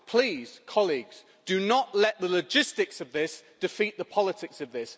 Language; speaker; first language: English; native; English